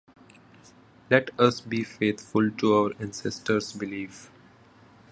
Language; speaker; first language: English; non-native, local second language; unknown